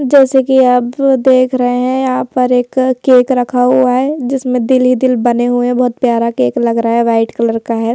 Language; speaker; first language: Hindi; native; Hindi